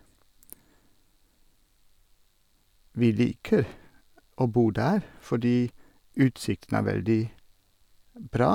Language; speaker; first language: Norwegian; non-native, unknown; Dutch